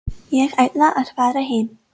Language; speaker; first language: Icelandic; non-native, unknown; English